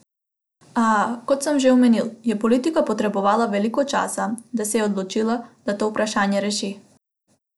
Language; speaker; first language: Slovenian; non-native, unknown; Macedonian